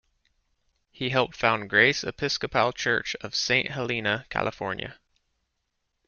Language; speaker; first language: English; native; English